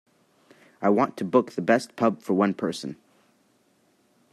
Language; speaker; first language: English; native; English